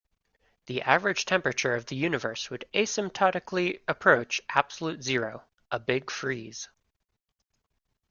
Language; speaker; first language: English; native; English